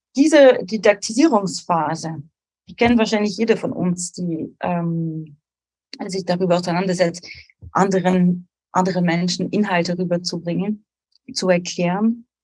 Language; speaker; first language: German; non-native, fluent; French